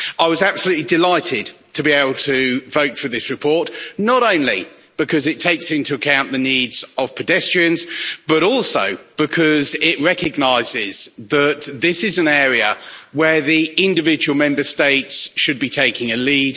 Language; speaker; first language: English; native; English